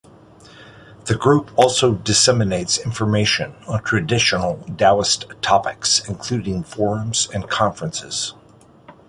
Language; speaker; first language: English; native; English